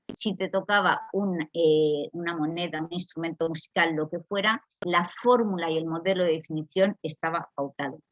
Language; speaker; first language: Spanish; native; Spanish